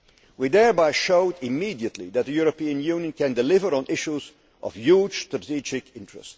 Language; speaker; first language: English; non-native, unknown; Dutch